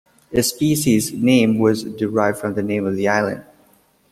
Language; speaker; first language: English; native; English